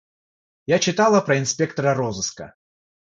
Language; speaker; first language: Russian; non-native, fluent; Georgian